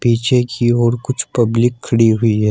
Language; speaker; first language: Hindi; native; Hindi